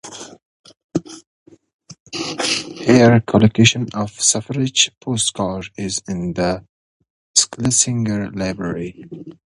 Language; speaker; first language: English; non-native, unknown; Pashto